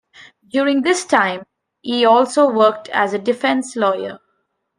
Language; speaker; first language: English; non-native, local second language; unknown